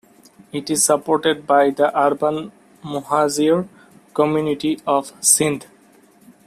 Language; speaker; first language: English; non-native, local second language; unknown